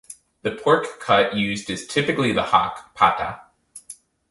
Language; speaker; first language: English; native; English